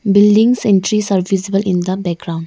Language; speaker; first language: English; non-native, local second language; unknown